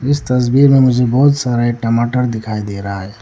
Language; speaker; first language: Hindi; non-native, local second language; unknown